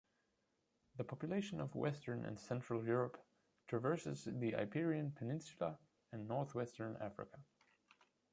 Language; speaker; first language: English; non-native, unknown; German